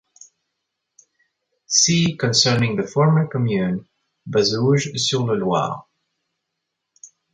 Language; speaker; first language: English; native; English